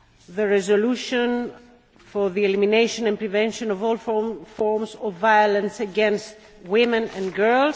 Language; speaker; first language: English; non-native, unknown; Greek